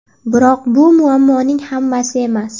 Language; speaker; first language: Uzbek; native; Uzbek